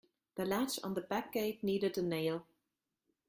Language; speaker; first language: English; non-native, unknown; German